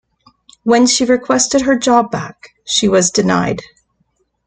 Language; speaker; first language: English; native; English